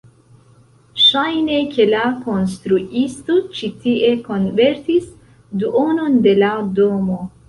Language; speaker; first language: Esperanto; non-native, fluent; Central Kurdish